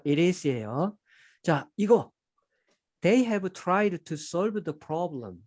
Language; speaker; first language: English; non-native, fluent; Korean